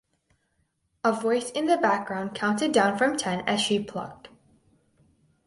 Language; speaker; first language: English; native; English